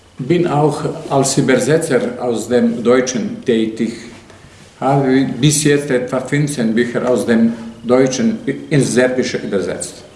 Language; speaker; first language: German; non-native, fluent; Serbian